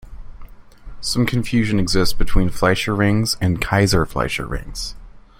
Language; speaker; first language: English; native; English